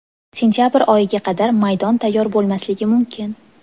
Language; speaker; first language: Uzbek; native; Uzbek